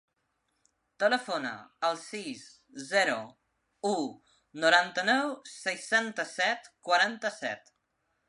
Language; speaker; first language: Catalan; non-native, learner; Spanish